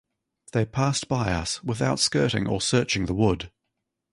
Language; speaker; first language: English; native; English